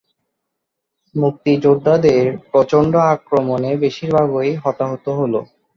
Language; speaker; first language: Bangla; non-native, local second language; Chittagonian